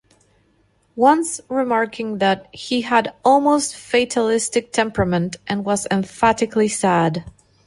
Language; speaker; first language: English; non-native, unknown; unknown